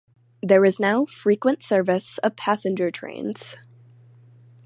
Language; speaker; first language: English; native; English